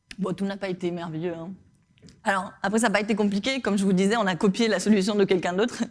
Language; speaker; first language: French; non-native, fluent; Spanish